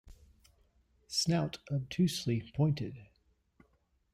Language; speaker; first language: English; native; English